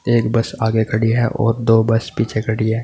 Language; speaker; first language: Hindi; native; Hindi